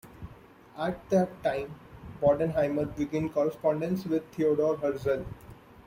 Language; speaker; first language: English; non-native, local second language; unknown